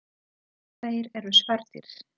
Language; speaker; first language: Icelandic; non-native, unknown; Polish